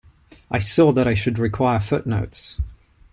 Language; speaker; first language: English; non-native, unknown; Ligurian